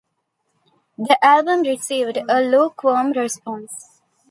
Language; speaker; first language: English; non-native, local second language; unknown